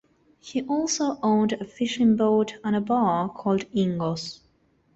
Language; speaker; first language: English; non-native, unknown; Spanish